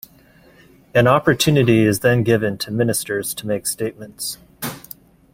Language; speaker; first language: English; native; English